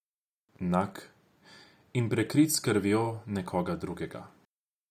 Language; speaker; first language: Slovenian; non-native, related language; Croatian